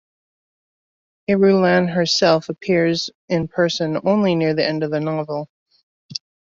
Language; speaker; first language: English; native; English